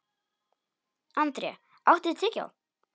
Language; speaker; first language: Icelandic; non-native, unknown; Polish